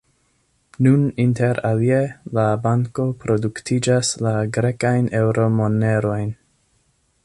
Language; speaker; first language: Esperanto; non-native, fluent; English